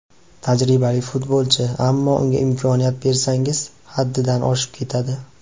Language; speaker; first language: Uzbek; native; Uzbek